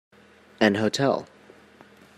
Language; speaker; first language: English; native; English